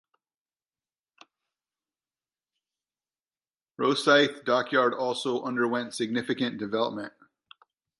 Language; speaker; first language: English; native; English